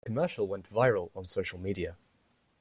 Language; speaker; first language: English; native; English